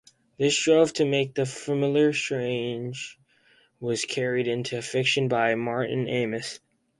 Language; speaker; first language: English; native; English